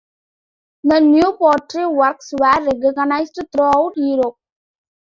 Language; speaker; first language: English; non-native, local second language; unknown